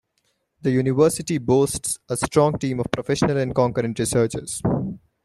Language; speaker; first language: English; non-native, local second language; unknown